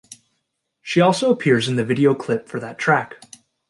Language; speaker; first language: English; native; English